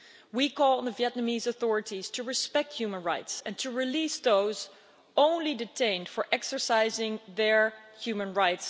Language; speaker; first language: English; non-native, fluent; Dutch